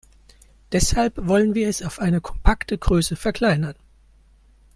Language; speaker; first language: German; native; German